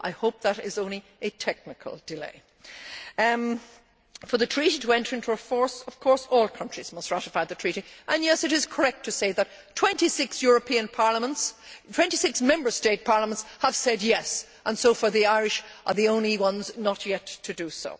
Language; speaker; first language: English; native; English